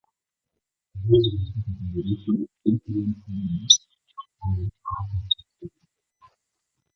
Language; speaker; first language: English; native; English